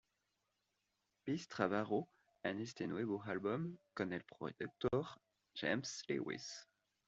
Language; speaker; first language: Spanish; non-native, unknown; French